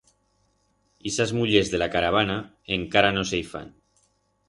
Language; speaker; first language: Aragonese; non-native, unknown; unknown